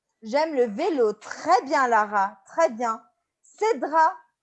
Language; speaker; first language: French; native; French